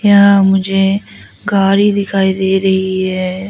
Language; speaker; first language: Hindi; non-native, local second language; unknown